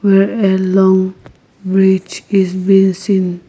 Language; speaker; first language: English; non-native, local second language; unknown